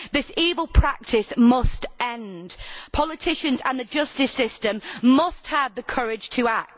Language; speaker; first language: English; native; English